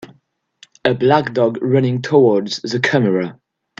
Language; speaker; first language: English; non-native, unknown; French